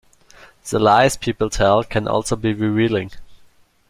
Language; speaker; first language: English; non-native, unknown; German